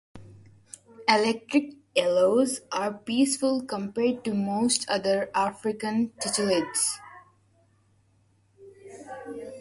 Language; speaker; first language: English; non-native, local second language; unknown